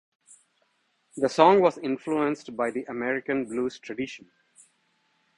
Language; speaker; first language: English; non-native, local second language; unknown